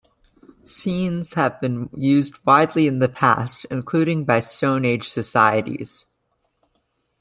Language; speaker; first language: English; native; English